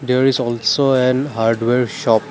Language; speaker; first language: English; non-native, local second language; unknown